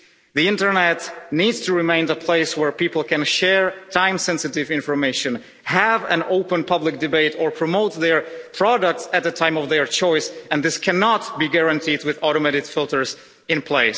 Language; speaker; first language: English; non-native, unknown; Czech